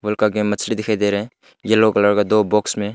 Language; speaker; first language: Hindi; non-native, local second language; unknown